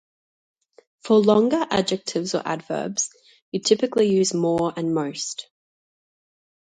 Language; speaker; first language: English; native; English